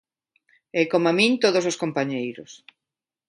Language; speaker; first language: Galician; non-native, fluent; Spanish